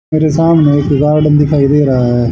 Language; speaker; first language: Hindi; native; Hindi